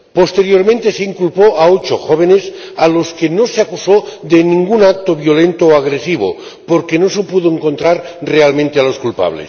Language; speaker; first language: Spanish; non-native, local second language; Catalan